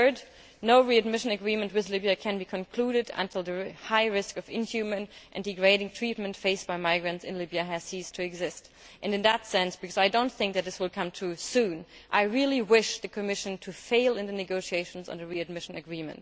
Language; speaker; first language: English; non-native, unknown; German